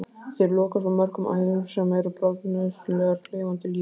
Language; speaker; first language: Icelandic; native; Icelandic